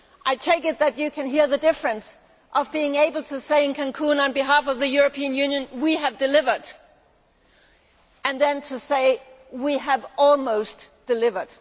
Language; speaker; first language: English; non-native, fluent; Danish